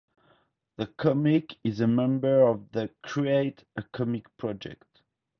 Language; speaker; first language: English; non-native, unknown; French